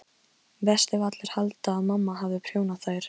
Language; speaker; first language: Icelandic; non-native, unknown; Polish